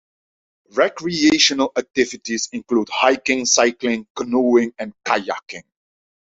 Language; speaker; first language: English; non-native, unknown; Dutch